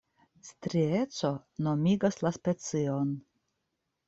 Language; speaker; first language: Esperanto; non-native, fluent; Russian